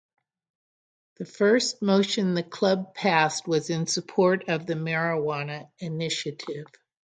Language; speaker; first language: English; native; English